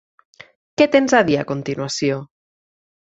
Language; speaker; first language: Catalan; native; Catalan